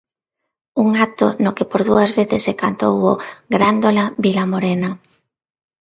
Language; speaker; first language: Galician; non-native, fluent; Spanish